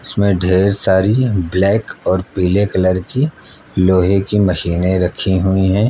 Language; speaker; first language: Hindi; native; Hindi